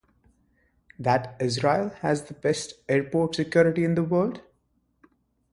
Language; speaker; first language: English; non-native, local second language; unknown